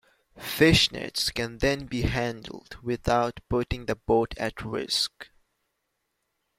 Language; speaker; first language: English; native; English